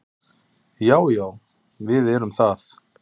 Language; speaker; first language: Icelandic; native; Icelandic